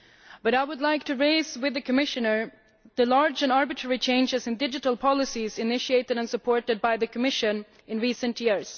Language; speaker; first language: English; non-native, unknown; Swedish